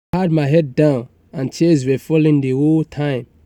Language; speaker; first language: English; non-native, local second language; Yoruba